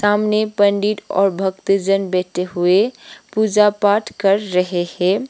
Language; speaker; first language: Hindi; non-native, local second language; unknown